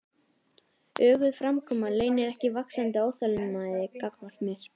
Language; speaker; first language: Icelandic; native; Icelandic